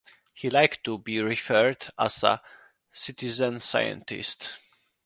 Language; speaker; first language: English; non-native, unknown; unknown